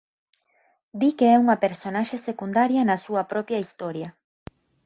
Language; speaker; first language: Galician; native; Galician